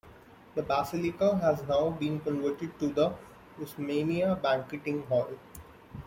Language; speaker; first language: English; non-native, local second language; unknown